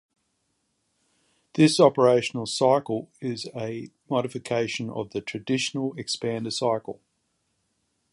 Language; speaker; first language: English; native; English